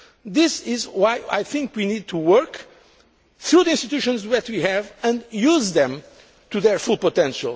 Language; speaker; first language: English; non-native, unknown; Portuguese